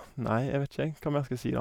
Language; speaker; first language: Norwegian; native; Norwegian